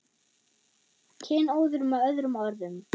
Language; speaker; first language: Icelandic; non-native, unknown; German